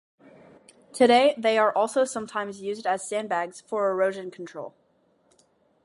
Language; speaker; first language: English; native; English